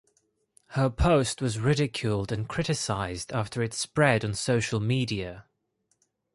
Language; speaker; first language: English; non-native, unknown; Greek